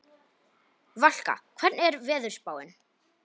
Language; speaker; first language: Icelandic; non-native, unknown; Polish